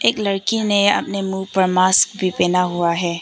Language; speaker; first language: Hindi; non-native, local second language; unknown